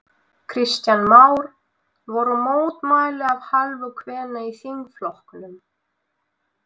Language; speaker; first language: Icelandic; non-native, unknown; Russian